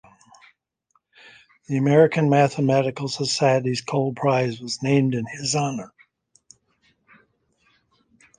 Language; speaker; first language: English; native; English